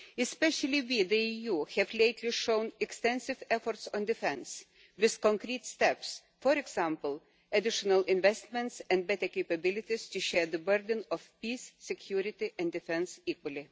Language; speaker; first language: English; non-native, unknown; Lithuanian